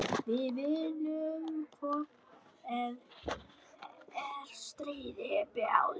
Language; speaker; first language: Icelandic; non-native, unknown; Vietnamese